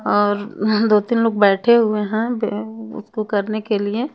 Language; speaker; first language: Hindi; non-native, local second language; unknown